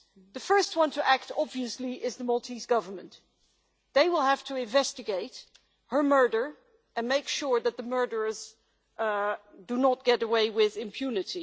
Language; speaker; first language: English; non-native, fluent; Dutch